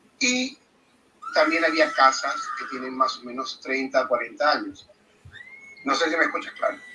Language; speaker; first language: Spanish; native; Spanish